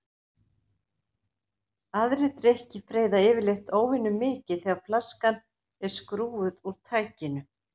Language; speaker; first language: Icelandic; native; Icelandic